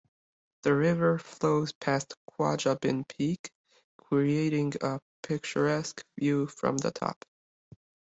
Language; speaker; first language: English; native; English